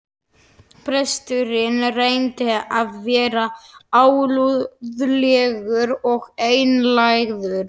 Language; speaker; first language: Icelandic; non-native, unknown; Slovak